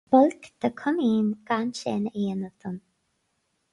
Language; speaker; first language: Irish; non-native, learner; English